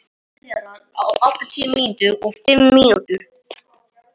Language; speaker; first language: Icelandic; non-native, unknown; Polish